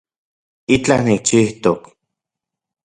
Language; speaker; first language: Central Puebla Nahuatl; non-native, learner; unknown